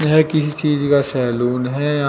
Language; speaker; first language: Hindi; native; Hindi